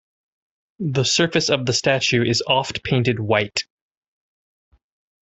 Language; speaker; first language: English; native; English